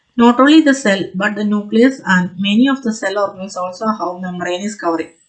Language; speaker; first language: English; non-native, local second language; Malayalam